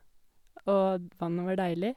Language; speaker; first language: Norwegian; native; Norwegian